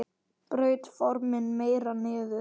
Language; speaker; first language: Icelandic; native; Icelandic